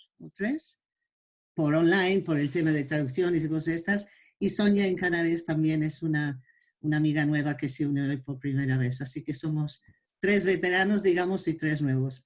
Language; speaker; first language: Spanish; non-native, fluent; English